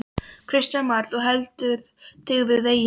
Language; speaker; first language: Icelandic; non-native, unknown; Polish